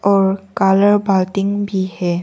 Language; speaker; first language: Hindi; non-native, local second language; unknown